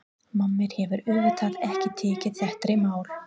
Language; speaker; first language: Icelandic; non-native, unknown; English